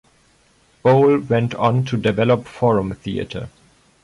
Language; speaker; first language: English; non-native, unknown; German